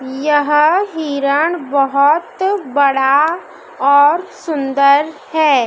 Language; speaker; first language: Hindi; native; Hindi